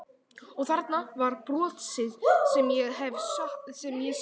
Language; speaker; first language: Icelandic; native; Icelandic